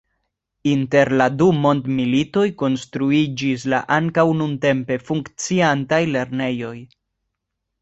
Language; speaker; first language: Esperanto; non-native, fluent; Spanish